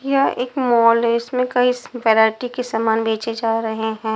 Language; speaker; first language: Hindi; non-native, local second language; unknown